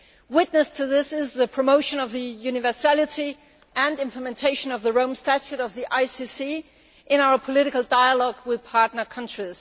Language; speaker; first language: English; non-native, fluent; Danish